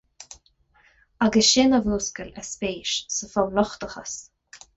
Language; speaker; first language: Irish; non-native, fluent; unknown